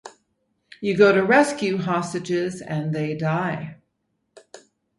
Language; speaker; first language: English; native; English